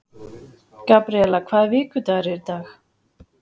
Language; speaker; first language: Icelandic; native; Icelandic